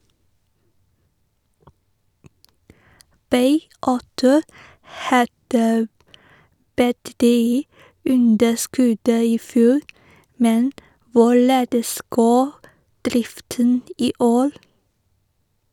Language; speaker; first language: Norwegian; non-native, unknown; Chinese